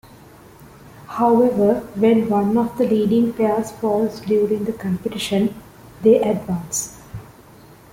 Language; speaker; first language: English; non-native, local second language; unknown